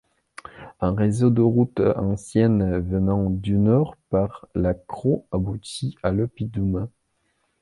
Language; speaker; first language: French; non-native, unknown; Belarusian